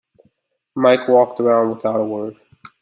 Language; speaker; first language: English; native; English